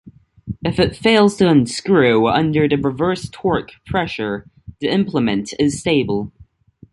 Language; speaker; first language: English; native; English